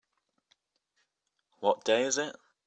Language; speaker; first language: English; native; English